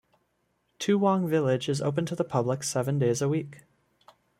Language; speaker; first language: English; native; English